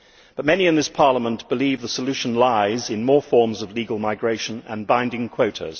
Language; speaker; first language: English; native; English